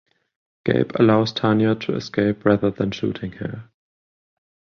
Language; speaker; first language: English; non-native, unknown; German